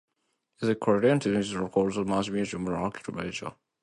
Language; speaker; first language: English; non-native, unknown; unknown